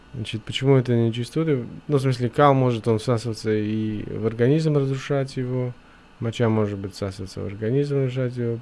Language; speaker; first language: Russian; non-native, local second language; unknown